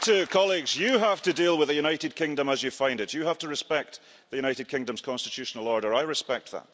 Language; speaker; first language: English; early bilingual, heritage; English